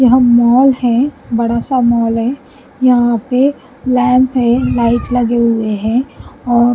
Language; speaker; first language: Hindi; non-native, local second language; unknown